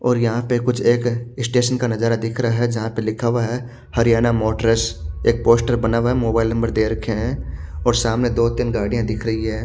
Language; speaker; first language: Hindi; native; Hindi